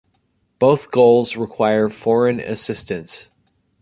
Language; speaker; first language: English; native; English